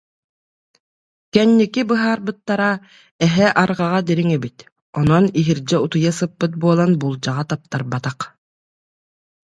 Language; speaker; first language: Yakut; native; Yakut